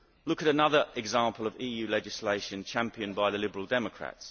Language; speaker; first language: English; native; English